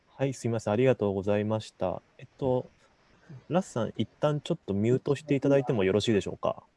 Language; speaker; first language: Japanese; native; Japanese